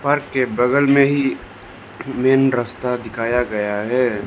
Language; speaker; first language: Hindi; non-native, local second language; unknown